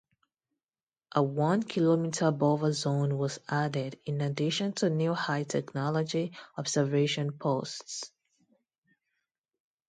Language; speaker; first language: English; non-native, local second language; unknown